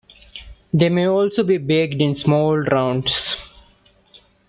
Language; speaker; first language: English; non-native, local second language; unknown